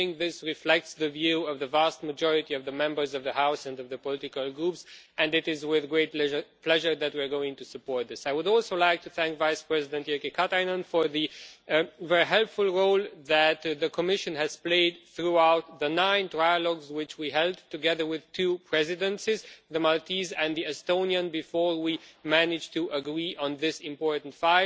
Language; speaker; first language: English; non-native, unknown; Romanian